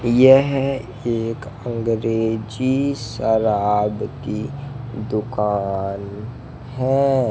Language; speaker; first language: Hindi; native; Hindi